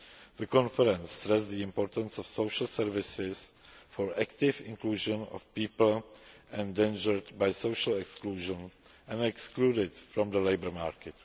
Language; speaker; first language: English; non-native, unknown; Czech